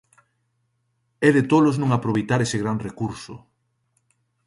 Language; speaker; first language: Galician; native; Galician